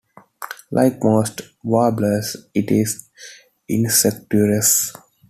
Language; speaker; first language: English; non-native, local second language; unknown